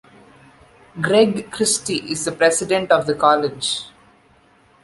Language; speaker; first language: English; non-native, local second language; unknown